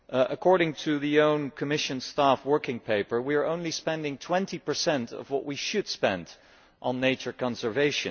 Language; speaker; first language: English; non-native, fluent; Dutch